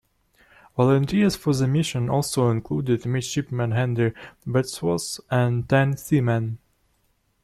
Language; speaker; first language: English; non-native, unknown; Russian